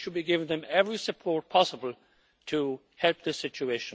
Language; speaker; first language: English; native; English